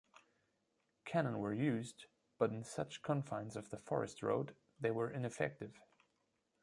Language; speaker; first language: English; non-native, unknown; German